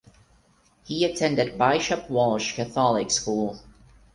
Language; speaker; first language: English; non-native, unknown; Portuguese